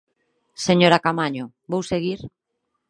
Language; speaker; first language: Galician; non-native, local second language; Spanish